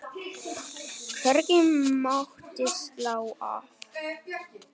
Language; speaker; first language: Icelandic; non-native, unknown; Vietnamese